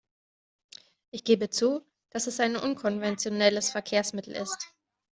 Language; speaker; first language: German; native; German